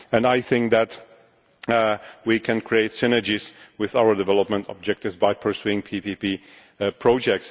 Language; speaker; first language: English; non-native, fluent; Czech